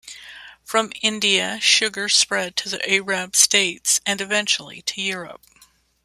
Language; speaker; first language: English; native; English